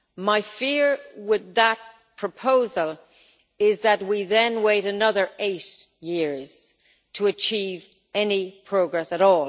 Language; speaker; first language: English; native; English